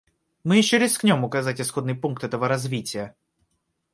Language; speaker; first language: Russian; native; Russian